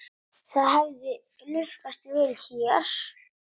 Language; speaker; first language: Icelandic; non-native, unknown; Italian